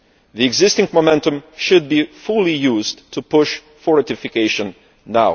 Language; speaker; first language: English; non-native, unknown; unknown